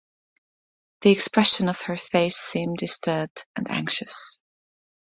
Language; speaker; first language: English; non-native, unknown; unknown